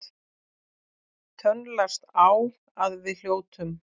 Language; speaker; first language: Icelandic; native; Icelandic